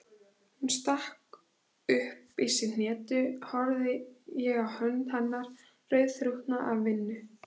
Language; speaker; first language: Icelandic; native; Icelandic